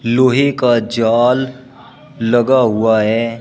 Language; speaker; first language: Hindi; native; Hindi